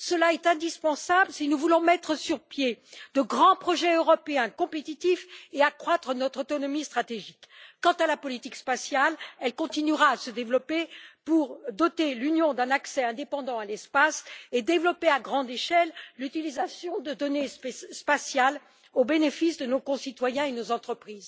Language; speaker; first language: French; native; French